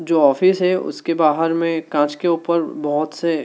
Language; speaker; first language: Hindi; native; Hindi